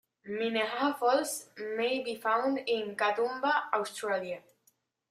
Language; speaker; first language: English; non-native, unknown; Spanish